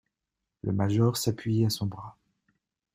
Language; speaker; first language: French; native; French